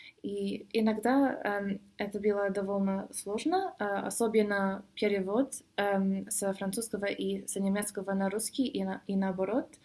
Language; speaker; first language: Russian; non-native, fluent; English